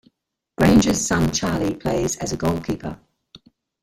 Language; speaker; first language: English; native; English